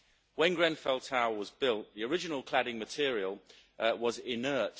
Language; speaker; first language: English; native; English